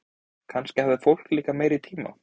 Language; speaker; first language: Icelandic; native; Icelandic